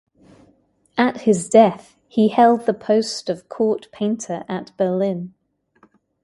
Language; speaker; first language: English; native; English